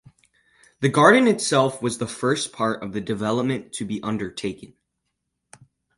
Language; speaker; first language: English; native; English